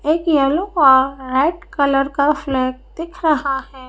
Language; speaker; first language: Hindi; native; Hindi